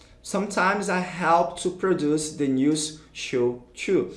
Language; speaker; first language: English; non-native, fluent; Portuguese